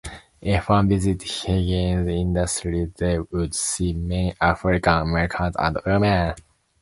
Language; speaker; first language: English; non-native, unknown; Japanese